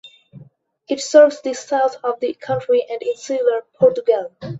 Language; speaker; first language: English; non-native, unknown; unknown